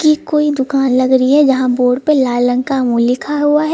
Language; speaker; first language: Hindi; native; Hindi